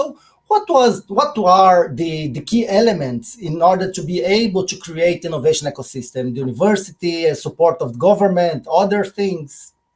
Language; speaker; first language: English; non-native, fluent; Portuguese